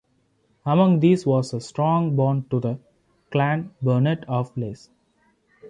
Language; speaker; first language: English; non-native, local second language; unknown